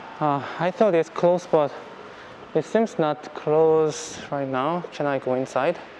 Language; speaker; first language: English; non-native, learner; Korean